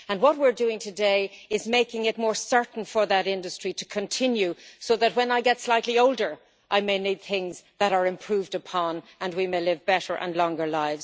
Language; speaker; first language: English; native; English